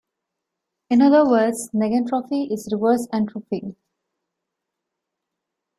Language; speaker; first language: English; non-native, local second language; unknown